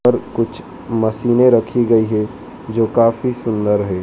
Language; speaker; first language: Hindi; native; Hindi